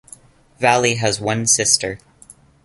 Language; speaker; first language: English; native; English